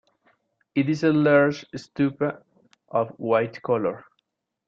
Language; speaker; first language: English; non-native, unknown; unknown